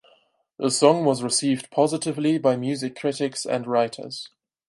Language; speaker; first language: English; non-native, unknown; German